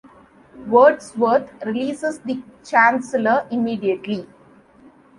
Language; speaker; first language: English; non-native, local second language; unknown